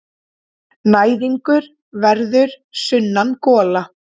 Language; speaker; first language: Icelandic; native; Icelandic